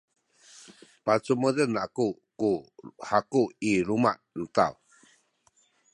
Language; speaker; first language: Sakizaya; native; Sakizaya